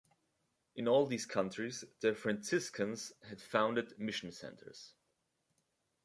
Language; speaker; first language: English; native; English